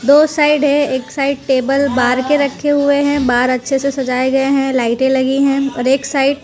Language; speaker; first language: Hindi; non-native, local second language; Gujarati